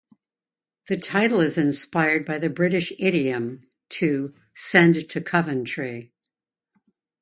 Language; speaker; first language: English; native; English